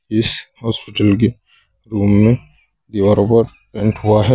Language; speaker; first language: Hindi; native; Hindi